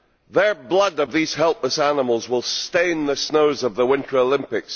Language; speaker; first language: English; native; English